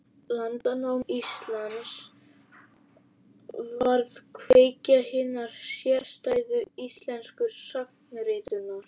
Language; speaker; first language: Icelandic; native; Icelandic